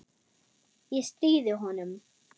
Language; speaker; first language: Icelandic; non-native, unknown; German